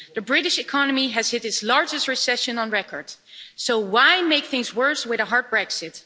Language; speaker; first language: English; non-native, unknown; Dutch